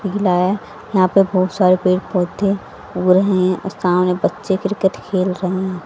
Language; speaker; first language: Hindi; native; Hindi